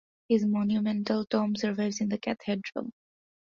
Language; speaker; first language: English; non-native, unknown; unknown